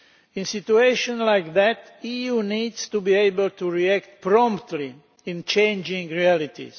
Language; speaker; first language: English; non-native, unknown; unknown